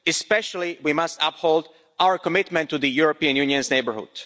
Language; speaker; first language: English; non-native, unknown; Slovak